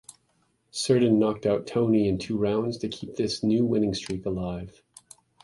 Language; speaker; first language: English; native; English